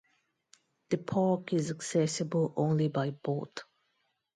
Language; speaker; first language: English; non-native, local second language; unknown